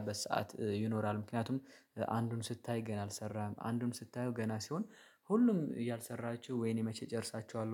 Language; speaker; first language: Amharic; native; Amharic